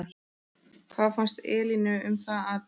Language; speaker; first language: Icelandic; native; Icelandic